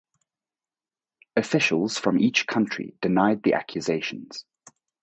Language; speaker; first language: English; native; English